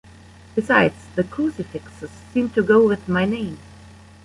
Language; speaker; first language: English; non-native, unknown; German